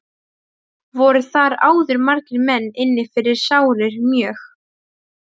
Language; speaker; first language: Icelandic; non-native, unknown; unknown